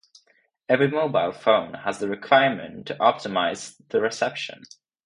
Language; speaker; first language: English; non-native, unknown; Czech